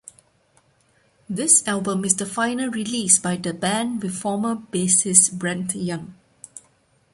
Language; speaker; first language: English; non-native, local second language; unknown